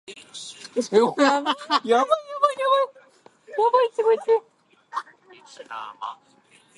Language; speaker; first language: English; native; English